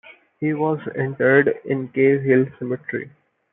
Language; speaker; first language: English; non-native, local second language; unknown